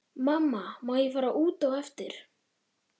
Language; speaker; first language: Icelandic; native; Icelandic